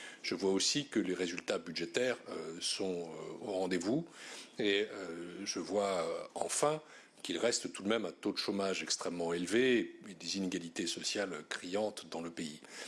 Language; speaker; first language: French; native; French